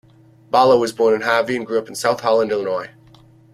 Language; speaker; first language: English; native; English